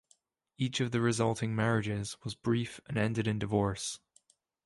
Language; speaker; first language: English; native; English